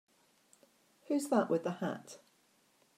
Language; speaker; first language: English; native; English